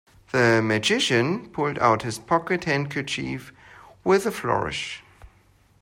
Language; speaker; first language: English; non-native, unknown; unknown